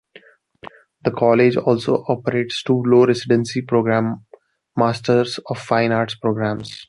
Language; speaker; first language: English; non-native, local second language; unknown